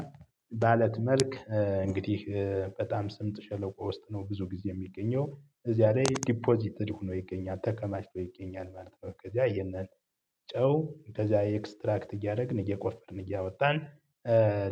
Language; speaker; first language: Amharic; native; Amharic